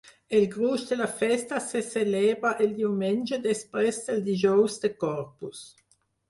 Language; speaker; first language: Catalan; non-native, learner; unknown